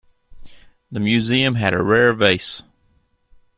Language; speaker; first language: English; native; English